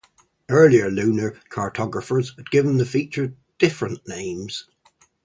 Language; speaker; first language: English; native; English